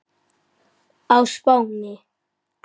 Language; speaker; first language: Icelandic; native; Icelandic